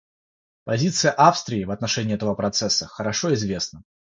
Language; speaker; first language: Russian; non-native, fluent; Georgian